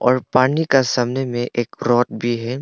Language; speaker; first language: Hindi; early bilingual, other home language; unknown